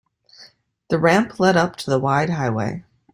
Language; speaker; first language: English; native; English